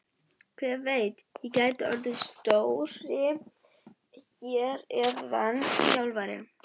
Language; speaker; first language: Icelandic; non-native, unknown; German